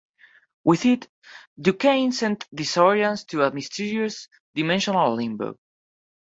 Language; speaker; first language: English; non-native, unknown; Spanish